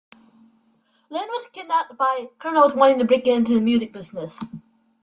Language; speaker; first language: English; non-native, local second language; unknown